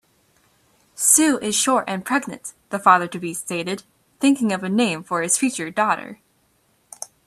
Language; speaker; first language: English; native; English